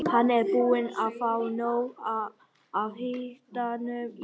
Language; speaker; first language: Icelandic; non-native, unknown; Vietnamese